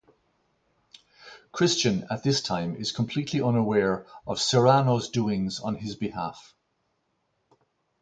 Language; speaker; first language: English; native; English